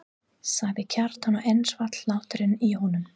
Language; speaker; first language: Icelandic; non-native, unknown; English